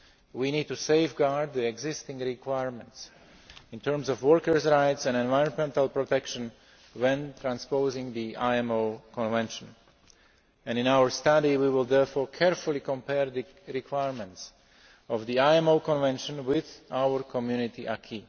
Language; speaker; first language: English; non-native, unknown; Slovak